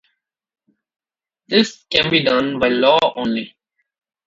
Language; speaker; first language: English; non-native, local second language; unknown